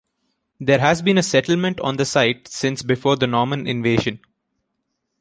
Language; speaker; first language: English; non-native, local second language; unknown